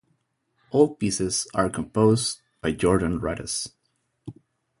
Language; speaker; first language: English; non-native, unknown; Spanish